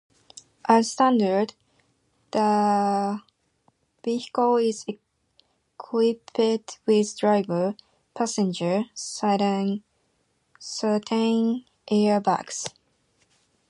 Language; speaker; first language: English; non-native, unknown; Japanese